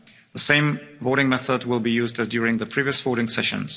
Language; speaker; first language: English; non-native, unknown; Czech